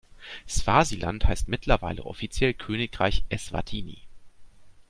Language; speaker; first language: German; native; German